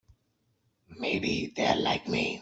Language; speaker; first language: English; non-native, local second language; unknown